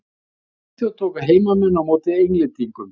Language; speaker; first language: Icelandic; native; Icelandic